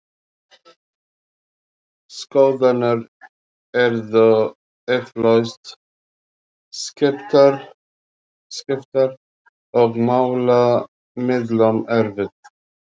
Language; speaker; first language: Icelandic; non-native, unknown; Arabic